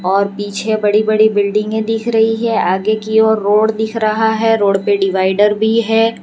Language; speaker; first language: Hindi; non-native, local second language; Gujarati